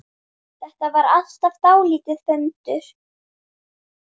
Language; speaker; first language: Icelandic; native; Icelandic